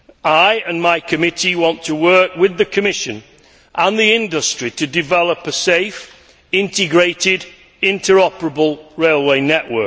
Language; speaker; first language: English; native; English